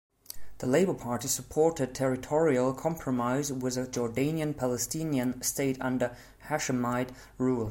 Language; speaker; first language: English; non-native, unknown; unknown